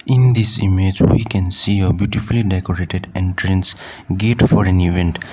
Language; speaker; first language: English; non-native, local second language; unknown